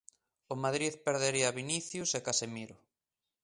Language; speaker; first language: Galician; native; Galician